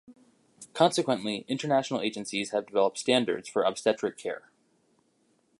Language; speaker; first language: English; native; English